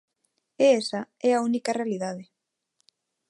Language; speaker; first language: Galician; non-native, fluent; Spanish